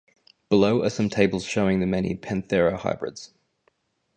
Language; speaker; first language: English; native; English